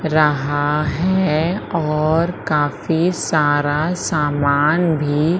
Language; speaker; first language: Hindi; native; Hindi